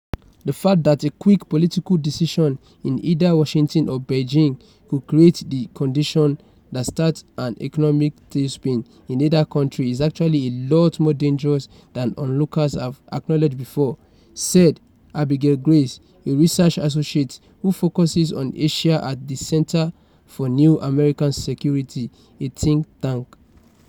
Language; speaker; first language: English; non-native, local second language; Yoruba